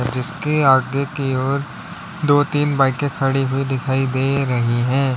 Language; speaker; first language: Hindi; native; Hindi